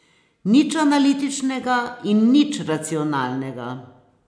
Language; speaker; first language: Slovenian; native; Slovenian